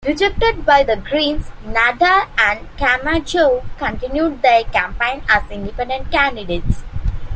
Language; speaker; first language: English; non-native, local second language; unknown